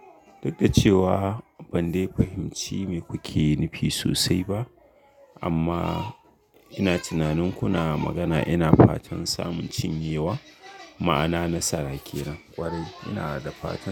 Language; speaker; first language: Hausa; native; Hausa